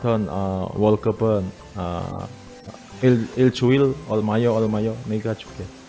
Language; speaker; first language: Korean; non-native, fluent; Indonesian